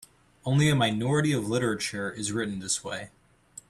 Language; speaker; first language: English; native; English